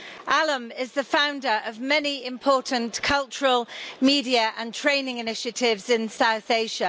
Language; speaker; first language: English; native; English